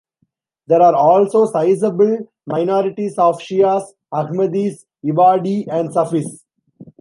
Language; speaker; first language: English; non-native, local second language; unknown